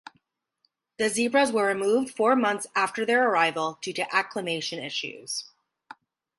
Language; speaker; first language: English; native; English